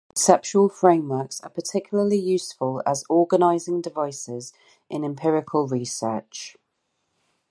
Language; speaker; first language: English; native; English